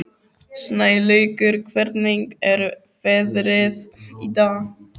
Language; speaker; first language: Icelandic; native; Icelandic